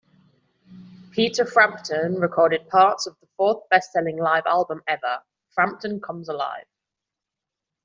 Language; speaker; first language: English; non-native, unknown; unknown